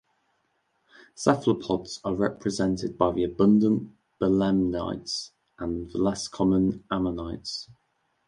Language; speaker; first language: English; native; English